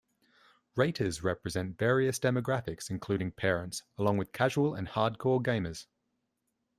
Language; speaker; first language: English; native; English